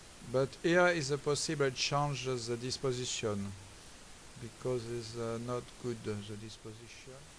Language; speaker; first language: English; non-native, learner; French